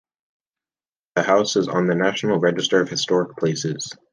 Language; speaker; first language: English; native; English